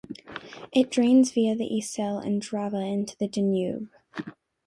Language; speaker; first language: English; native; English